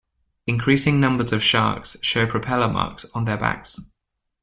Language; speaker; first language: English; native; English